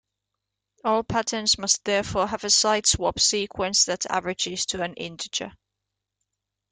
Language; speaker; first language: English; native; English